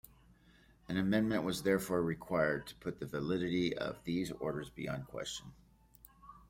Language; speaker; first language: English; native; English